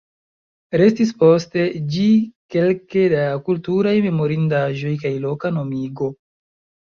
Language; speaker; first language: Esperanto; non-native, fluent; Chinese